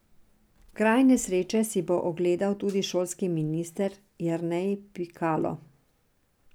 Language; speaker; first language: Slovenian; non-native, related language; Serbian